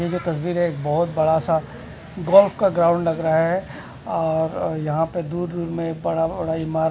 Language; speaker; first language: Hindi; non-native, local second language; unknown